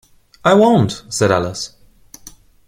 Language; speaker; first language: English; non-native, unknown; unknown